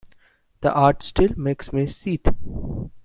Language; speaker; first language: English; non-native, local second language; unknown